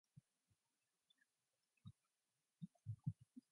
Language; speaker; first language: English; non-native, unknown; Mongolian